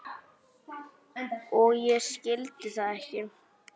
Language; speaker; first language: Icelandic; native; Icelandic